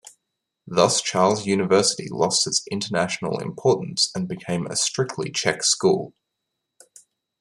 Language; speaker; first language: English; native; English